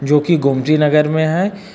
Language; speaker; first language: Hindi; native; Hindi